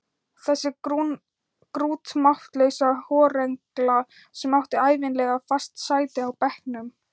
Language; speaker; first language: Icelandic; non-native, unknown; Thai